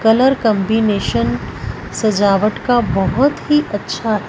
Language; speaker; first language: Hindi; non-native, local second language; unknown